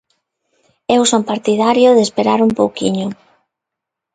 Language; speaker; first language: Galician; non-native, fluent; Spanish